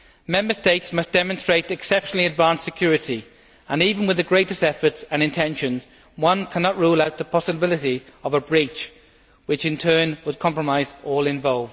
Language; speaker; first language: English; native; English